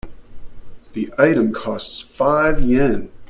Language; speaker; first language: English; native; English